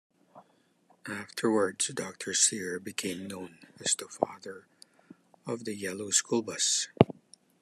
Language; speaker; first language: English; non-native, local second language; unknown